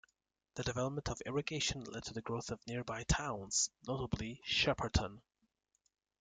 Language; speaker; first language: English; native; English